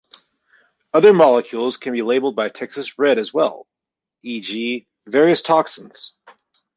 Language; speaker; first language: English; native; English